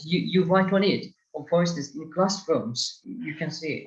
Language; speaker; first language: English; non-native, fluent; Turkish